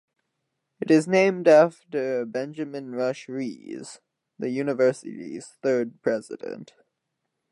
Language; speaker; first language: English; native; English